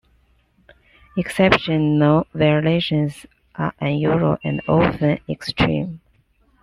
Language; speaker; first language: English; non-native, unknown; Chinese